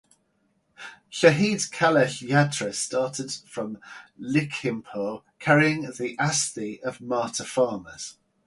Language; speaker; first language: English; native; English